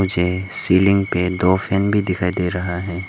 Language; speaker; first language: Hindi; non-native, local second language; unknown